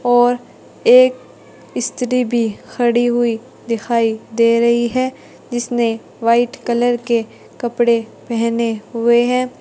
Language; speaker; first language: Hindi; native; Hindi